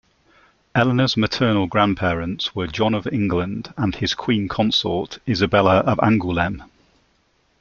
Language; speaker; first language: English; native; English